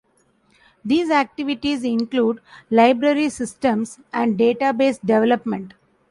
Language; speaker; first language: English; non-native, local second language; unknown